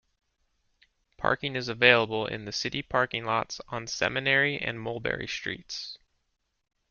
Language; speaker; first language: English; native; English